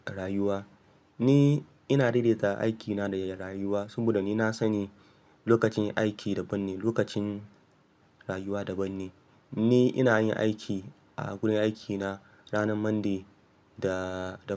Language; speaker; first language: Hausa; non-native, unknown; Yoruba